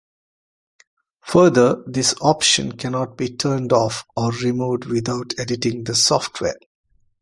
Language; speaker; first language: English; non-native, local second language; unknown